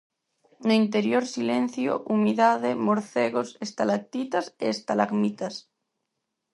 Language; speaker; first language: Galician; non-native, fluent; Spanish